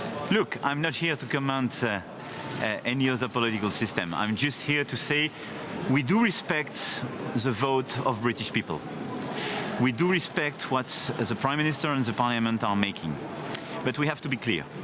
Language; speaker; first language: English; non-native, fluent; French